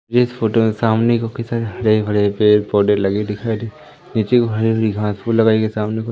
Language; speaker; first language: Hindi; native; Hindi